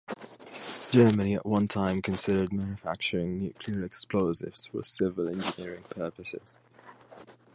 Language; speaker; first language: English; native; English